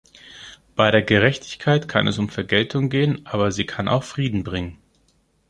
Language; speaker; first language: German; non-native, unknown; Greek